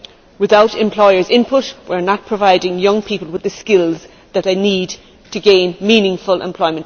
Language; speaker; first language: English; native; English